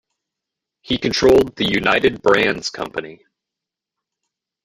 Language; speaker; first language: English; native; English